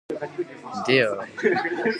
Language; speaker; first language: English; non-native, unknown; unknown